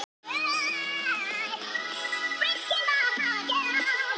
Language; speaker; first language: Icelandic; non-native, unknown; Thai